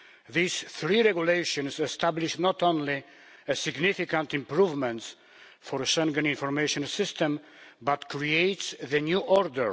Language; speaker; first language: English; non-native, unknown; Polish